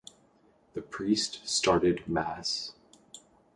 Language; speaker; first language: English; native; English